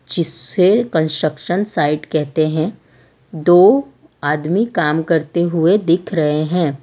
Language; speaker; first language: Hindi; non-native, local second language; Gujarati